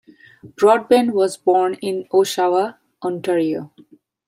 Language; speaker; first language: English; non-native, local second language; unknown